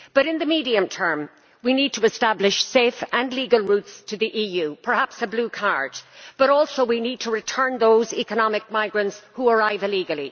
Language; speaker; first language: English; native; English